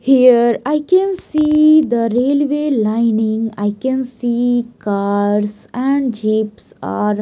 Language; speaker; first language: English; non-native, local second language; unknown